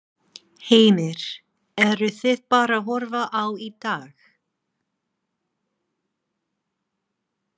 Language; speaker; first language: Icelandic; non-native, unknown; English